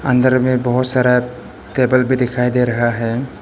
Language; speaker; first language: Hindi; early bilingual, other home language; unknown